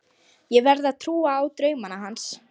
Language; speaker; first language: Icelandic; non-native, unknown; Lithuanian